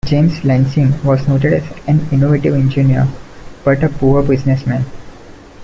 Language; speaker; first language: English; non-native, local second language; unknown